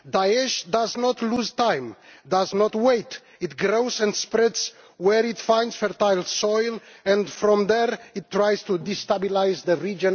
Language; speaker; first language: English; non-native, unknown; Romanian